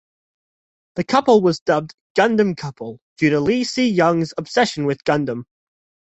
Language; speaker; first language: English; native; English